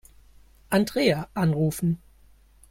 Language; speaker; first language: German; native; German